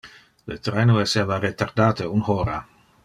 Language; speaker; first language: Interlingua; non-native, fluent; Dutch